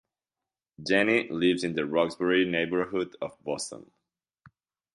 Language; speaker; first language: English; non-native, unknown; Catalan